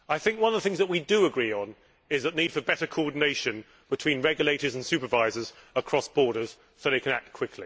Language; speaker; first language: English; native; English